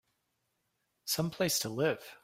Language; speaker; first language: English; native; English